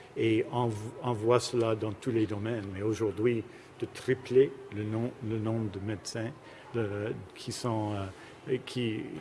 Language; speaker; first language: French; non-native, fluent; English